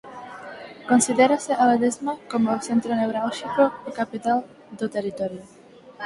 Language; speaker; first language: Galician; non-native, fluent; Spanish